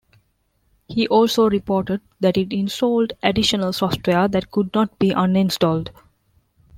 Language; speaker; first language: English; non-native, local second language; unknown